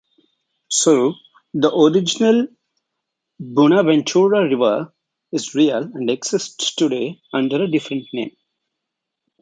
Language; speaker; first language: English; non-native, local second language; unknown